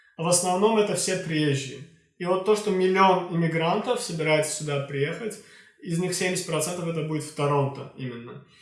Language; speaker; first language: Russian; non-native, local second language; Azerbaijani